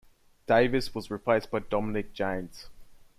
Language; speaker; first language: English; native; English